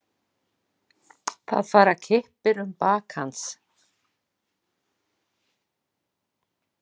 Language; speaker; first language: Icelandic; non-native, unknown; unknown